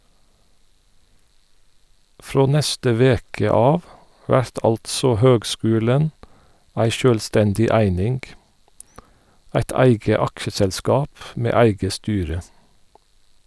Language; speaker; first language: Norwegian; non-native, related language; Faroese